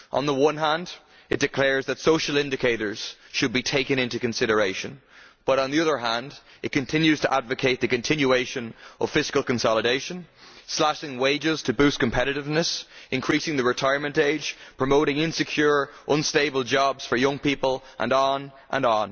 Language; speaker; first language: English; native; English